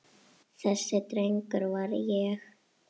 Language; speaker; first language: Icelandic; native; Icelandic